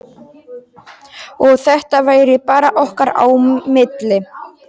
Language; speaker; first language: Icelandic; non-native, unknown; Polish